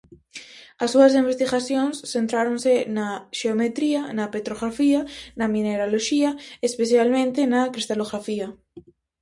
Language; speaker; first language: Galician; native; Galician